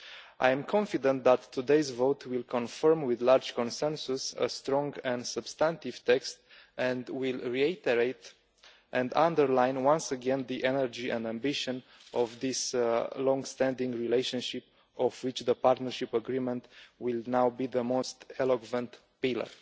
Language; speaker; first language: English; non-native, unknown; Romanian